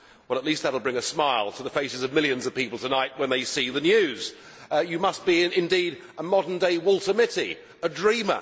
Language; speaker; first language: English; native; English